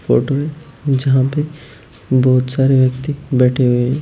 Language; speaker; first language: Hindi; native; Hindi